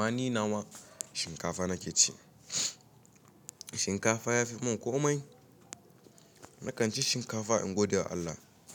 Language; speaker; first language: Hausa; native; Hausa